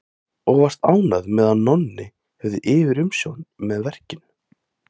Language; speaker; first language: Icelandic; non-native, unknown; Thai